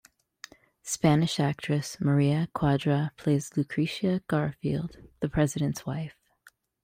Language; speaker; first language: English; native; English